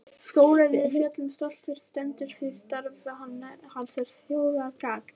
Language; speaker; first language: Icelandic; native; Icelandic